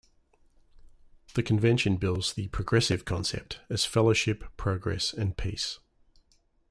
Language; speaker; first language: English; native; English